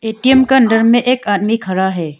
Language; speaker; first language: Hindi; non-native, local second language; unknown